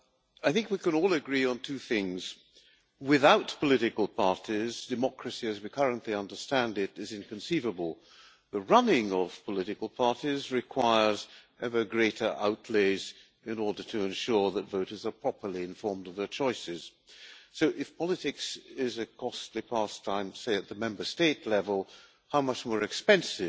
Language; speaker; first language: English; non-native, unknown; Hungarian